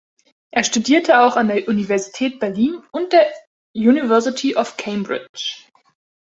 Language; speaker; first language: German; native; German